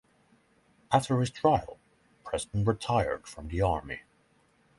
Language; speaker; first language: English; non-native, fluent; Norwegian